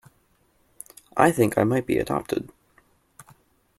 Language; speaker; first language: English; native; English